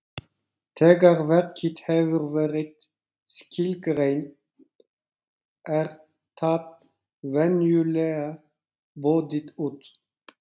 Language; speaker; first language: Icelandic; non-native, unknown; Turkish